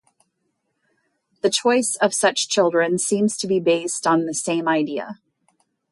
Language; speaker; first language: English; native; English